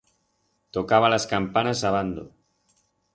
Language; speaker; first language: Aragonese; non-native, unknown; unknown